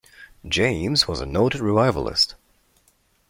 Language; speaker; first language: English; non-native, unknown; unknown